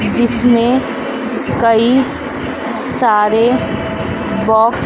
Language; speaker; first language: Hindi; native; Hindi